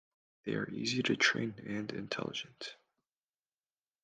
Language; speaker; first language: English; native; English